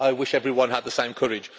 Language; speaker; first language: English; native; English